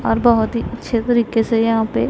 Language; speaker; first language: Hindi; non-native, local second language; Punjabi